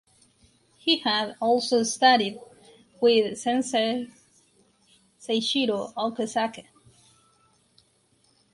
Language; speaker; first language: English; non-native, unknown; Spanish